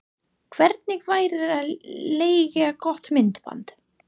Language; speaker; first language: Icelandic; non-native, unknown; English